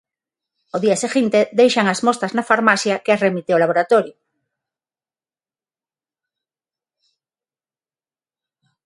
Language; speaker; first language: Galician; non-native, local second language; Spanish